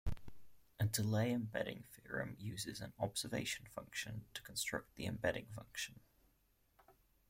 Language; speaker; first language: English; native; English